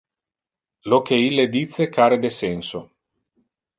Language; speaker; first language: Interlingua; non-native, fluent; Italian